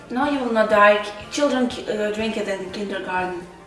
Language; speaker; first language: English; non-native, learner; Russian